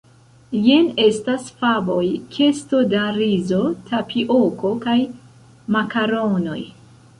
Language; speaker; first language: Esperanto; non-native, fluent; Central Kurdish